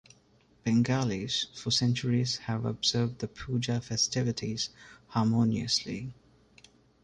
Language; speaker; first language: English; non-native, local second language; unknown